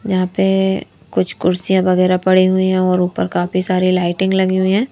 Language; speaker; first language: Hindi; native; Hindi